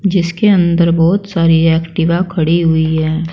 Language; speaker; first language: Hindi; native; Hindi